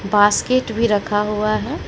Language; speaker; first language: Hindi; native; Hindi